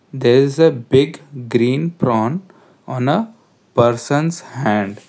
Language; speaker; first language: English; non-native, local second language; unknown